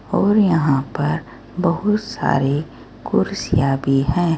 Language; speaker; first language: Hindi; native; Hindi